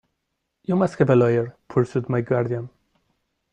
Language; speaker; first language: English; non-native, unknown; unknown